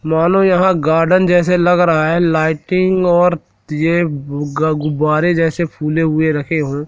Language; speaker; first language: Hindi; native; Hindi